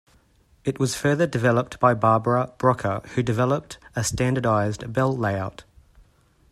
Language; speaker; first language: English; native; English